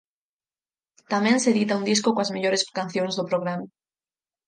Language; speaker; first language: Galician; native; Galician